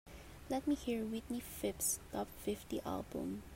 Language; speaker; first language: English; non-native, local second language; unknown